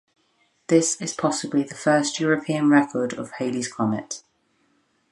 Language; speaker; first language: English; native; English